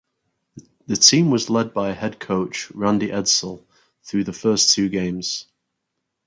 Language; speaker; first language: English; native; English